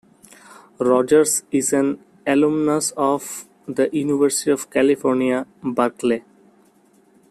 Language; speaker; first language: English; non-native, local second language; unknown